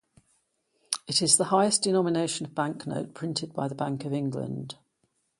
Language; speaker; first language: English; native; English